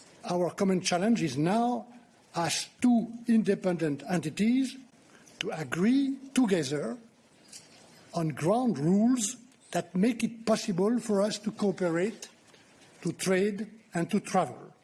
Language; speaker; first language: English; non-native, fluent; French